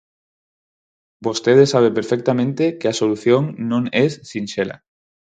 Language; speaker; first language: Galician; non-native, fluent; Spanish